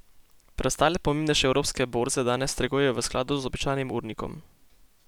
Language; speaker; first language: Slovenian; native; Slovenian